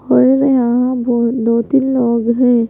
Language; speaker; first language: Hindi; native; Hindi